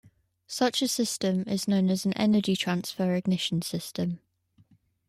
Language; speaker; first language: English; native; English